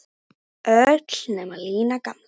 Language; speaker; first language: Icelandic; native; Icelandic